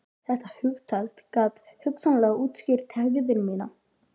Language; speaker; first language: Icelandic; native; Icelandic